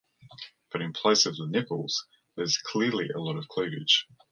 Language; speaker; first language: English; native; English